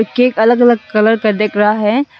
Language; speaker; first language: Hindi; non-native, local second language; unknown